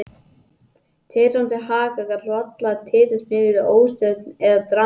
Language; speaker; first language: Icelandic; non-native, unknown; English